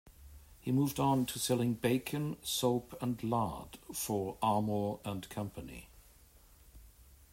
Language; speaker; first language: English; native; English